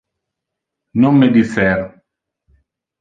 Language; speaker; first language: Interlingua; non-native, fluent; Italian